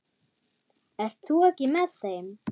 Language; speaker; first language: Icelandic; non-native, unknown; German